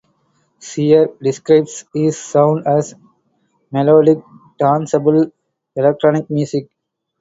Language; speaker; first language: English; non-native, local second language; Tamil